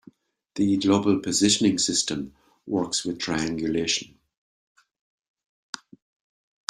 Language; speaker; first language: English; native; English